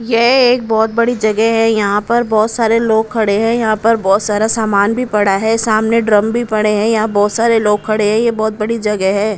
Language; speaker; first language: Hindi; non-native, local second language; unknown